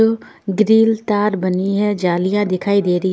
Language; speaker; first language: Hindi; non-native, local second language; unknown